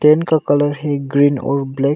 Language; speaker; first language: Hindi; non-native, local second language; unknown